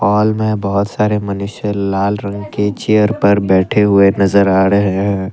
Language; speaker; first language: Hindi; non-native, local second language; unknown